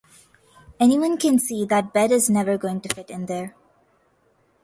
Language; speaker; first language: English; non-native, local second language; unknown